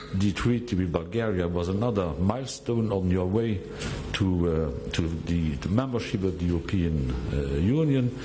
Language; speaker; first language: English; non-native, fluent; Luxembourgish